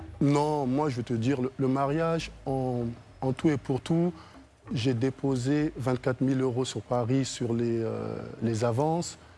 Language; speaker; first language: French; early bilingual, other home language; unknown